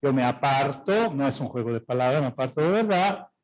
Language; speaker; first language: Spanish; non-native, related language; Italian